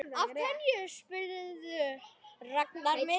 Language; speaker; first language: Icelandic; native; Icelandic